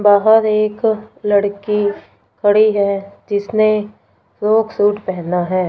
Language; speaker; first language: Hindi; non-native, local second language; Punjabi